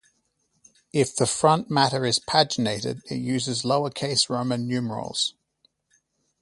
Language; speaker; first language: English; native; English